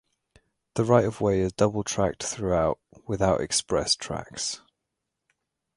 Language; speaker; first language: English; native; English